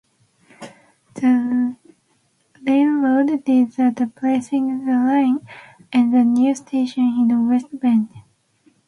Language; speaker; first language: English; non-native, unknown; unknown